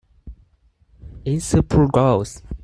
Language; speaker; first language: English; non-native, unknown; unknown